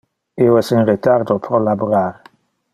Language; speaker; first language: Interlingua; non-native, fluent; Dutch